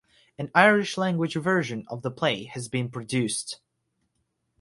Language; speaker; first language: English; non-native, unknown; Russian